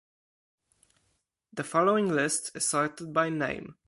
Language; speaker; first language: English; non-native, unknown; Polish